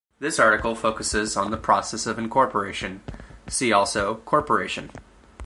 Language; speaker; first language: English; native; English